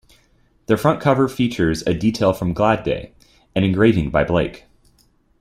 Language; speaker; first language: English; native; English